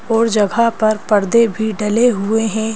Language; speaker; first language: Hindi; native; Hindi